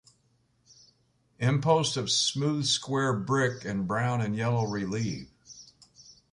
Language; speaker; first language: English; native; English